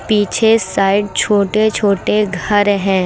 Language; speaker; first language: Hindi; native; Hindi